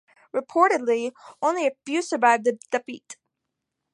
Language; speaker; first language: English; native; English